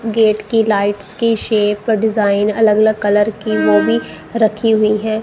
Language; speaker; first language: Hindi; non-native, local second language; Punjabi